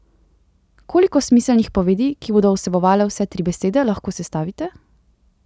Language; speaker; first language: Slovenian; native; Slovenian